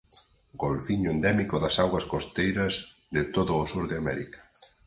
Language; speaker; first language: Galician; native; Galician